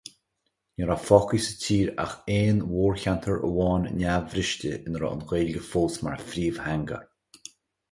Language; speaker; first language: Irish; native; Irish